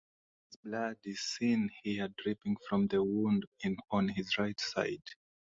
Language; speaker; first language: English; non-native, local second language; Swahili